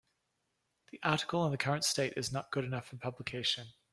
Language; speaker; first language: English; native; English